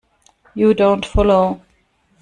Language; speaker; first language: English; non-native, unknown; German